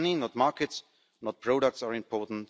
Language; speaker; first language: English; non-native, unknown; German